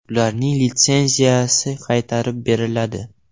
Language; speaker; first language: Uzbek; non-native, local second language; Russian